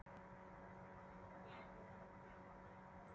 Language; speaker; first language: Icelandic; native; Icelandic